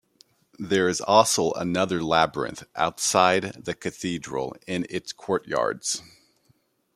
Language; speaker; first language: English; native; English